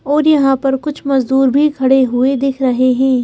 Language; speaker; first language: Hindi; native; Hindi